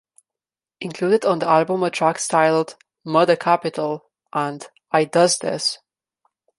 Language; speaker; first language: English; non-native, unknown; Slovenian